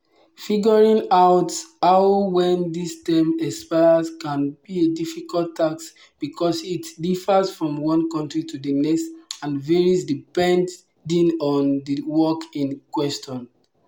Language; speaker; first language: English; non-native, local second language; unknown